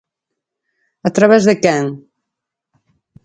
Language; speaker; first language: Galician; native; Galician